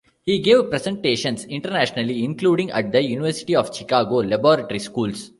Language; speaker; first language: English; non-native, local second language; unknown